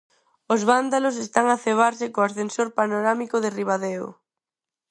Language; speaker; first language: Galician; non-native, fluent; Spanish